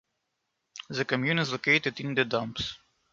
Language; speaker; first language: English; non-native, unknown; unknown